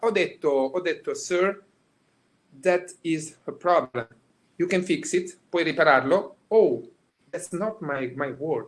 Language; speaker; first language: English; non-native, learner; Italian